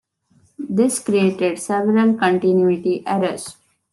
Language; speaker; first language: English; non-native, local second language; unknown